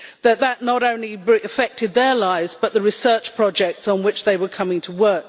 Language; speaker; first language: English; native; English